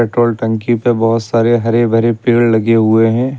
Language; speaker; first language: Hindi; native; Hindi